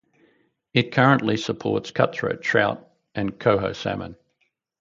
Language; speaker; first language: English; native; English